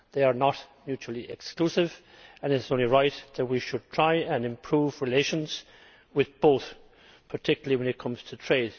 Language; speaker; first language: English; native; English